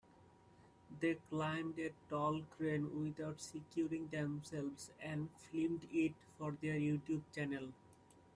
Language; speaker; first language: English; non-native, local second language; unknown